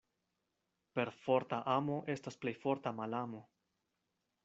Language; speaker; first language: Esperanto; non-native, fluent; Spanish